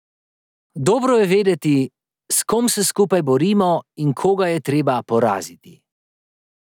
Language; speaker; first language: Slovenian; native; Slovenian